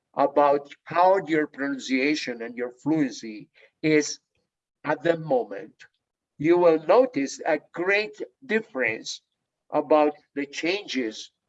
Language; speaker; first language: English; non-native, fluent; Spanish